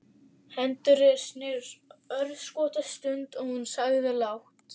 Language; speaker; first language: Icelandic; native; Icelandic